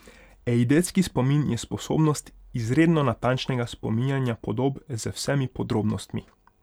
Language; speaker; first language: Slovenian; non-native, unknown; Hungarian